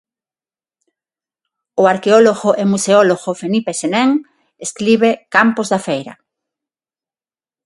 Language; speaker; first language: Galician; non-native, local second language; Spanish